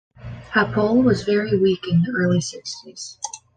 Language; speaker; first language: English; native; English